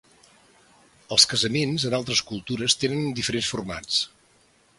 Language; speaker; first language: Catalan; native; Catalan